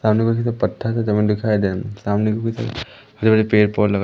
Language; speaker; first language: Hindi; native; Hindi